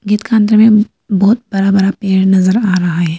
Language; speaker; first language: Hindi; early bilingual, other home language; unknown